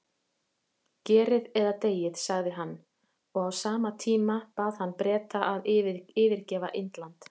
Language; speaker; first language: Icelandic; native; Icelandic